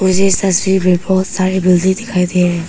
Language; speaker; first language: Hindi; early bilingual, other home language; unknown